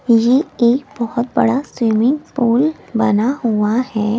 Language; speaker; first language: Hindi; native; Hindi